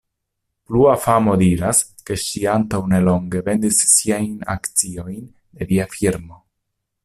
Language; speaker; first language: Esperanto; non-native, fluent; Italian